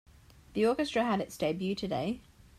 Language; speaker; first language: English; native; English